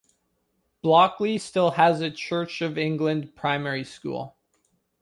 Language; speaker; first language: English; native; English